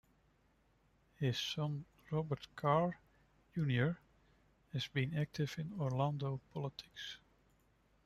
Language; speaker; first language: English; non-native, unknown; Dutch